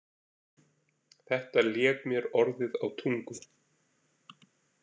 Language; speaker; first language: Icelandic; native; Icelandic